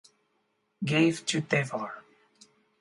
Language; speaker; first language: English; native; English